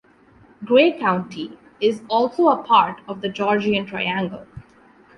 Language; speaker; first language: English; non-native, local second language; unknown